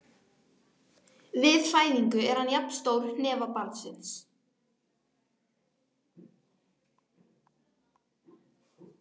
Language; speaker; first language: Icelandic; native; Icelandic